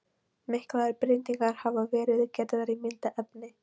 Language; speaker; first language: Icelandic; non-native, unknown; Polish